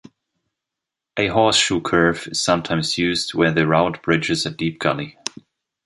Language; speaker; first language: English; non-native, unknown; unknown